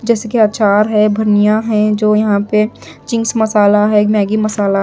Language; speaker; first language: Hindi; non-native, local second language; Punjabi